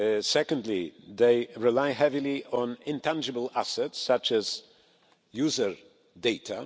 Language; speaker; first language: English; non-native, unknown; Polish